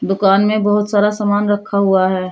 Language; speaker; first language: Hindi; native; Hindi